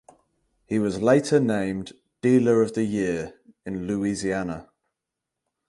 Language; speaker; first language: English; native; English